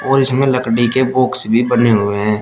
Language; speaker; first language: Hindi; native; Hindi